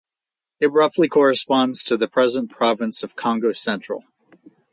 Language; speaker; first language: English; native; English